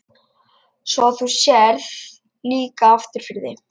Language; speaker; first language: Icelandic; non-native, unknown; Lithuanian